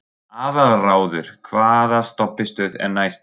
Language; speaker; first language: Icelandic; non-native, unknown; German